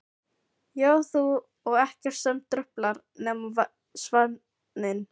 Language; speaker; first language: Icelandic; non-native, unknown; Filipino